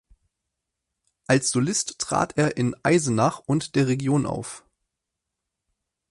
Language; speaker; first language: German; native; German